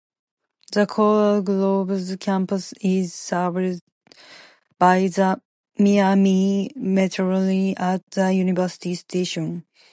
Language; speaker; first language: English; non-native, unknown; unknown